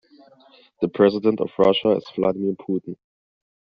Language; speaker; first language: English; non-native, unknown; German